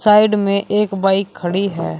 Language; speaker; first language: Hindi; native; Hindi